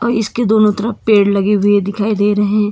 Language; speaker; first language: Hindi; non-native, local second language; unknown